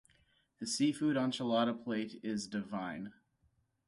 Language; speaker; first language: English; native; English